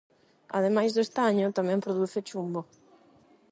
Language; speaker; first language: Galician; non-native, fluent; Spanish